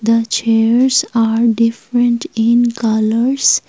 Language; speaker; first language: English; non-native, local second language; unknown